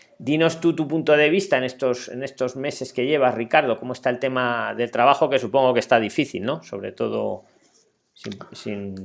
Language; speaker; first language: Spanish; native; Spanish